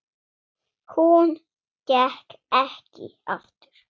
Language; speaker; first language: Icelandic; non-native, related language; Swedish